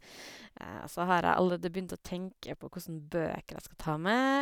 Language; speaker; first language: Norwegian; native; Norwegian